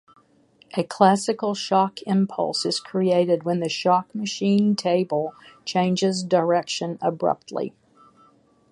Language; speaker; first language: English; native; English